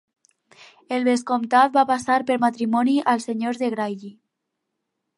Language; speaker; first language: Catalan; non-native, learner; Spanish